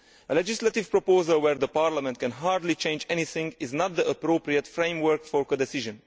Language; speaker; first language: English; non-native, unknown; Italian